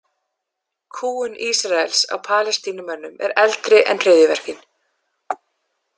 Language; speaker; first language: Icelandic; non-native, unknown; English